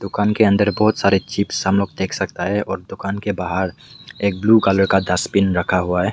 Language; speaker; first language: Hindi; non-native, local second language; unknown